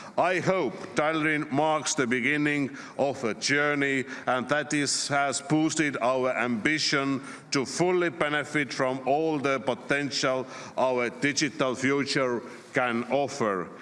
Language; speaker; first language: English; non-native, fluent; Estonian